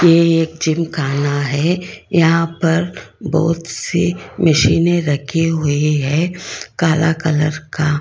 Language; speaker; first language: Hindi; non-native, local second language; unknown